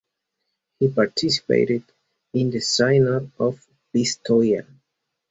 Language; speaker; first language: English; native; English